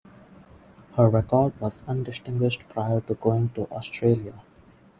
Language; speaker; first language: English; non-native, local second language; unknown